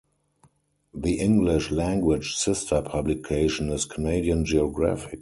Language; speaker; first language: English; non-native, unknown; German